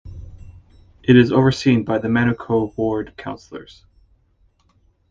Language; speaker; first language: English; native; English